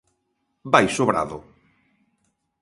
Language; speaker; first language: Galician; native; Galician